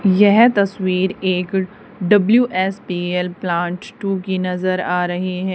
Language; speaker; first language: Hindi; native; Hindi